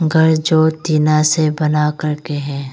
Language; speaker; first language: Hindi; early bilingual, other home language; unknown